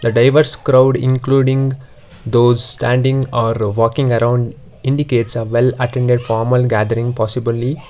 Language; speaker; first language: English; non-native, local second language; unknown